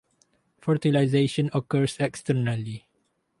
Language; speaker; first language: English; non-native, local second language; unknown